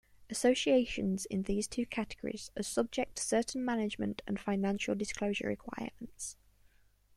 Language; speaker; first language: English; native; English